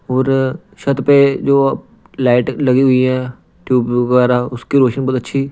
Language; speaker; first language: Hindi; non-native, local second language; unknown